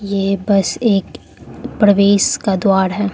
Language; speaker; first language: Hindi; non-native, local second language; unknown